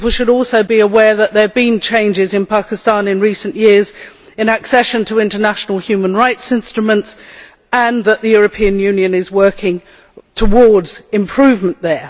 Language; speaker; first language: English; native; English